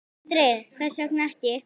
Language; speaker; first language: Icelandic; native; Icelandic